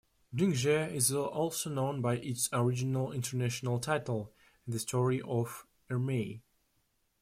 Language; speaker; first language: English; non-native, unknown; Russian